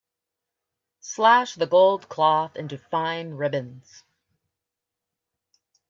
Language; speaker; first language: English; native; English